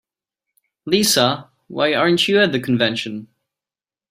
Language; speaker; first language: English; native; English